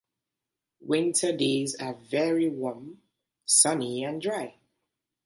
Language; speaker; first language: English; native; English